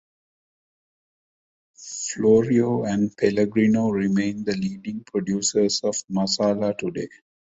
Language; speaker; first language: English; non-native, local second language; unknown